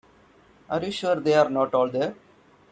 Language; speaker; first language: English; non-native, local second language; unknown